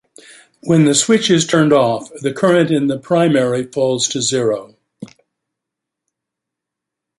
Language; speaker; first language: English; native; English